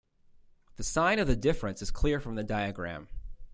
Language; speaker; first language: English; native; English